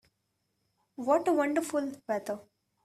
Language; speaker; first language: English; non-native, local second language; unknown